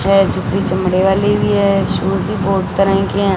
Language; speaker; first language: Hindi; non-native, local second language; Punjabi